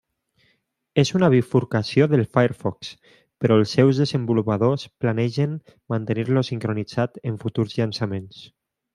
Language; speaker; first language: Catalan; non-native, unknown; Spanish